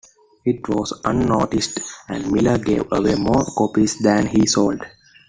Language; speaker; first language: English; non-native, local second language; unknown